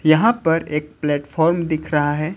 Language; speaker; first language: Hindi; native; Hindi